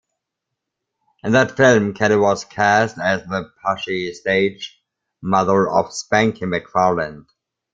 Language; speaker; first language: English; non-native, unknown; German